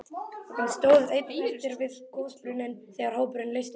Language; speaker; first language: Icelandic; native; Icelandic